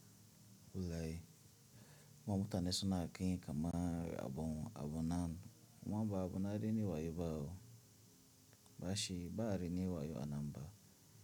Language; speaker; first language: Hausa; non-native, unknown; Tiv